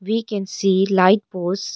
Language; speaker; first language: English; non-native, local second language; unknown